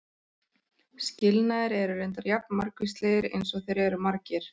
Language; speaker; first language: Icelandic; native; Icelandic